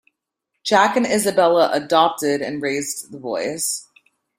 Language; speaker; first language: English; native; English